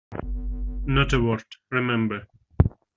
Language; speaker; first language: English; native; English